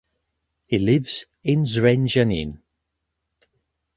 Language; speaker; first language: English; native; English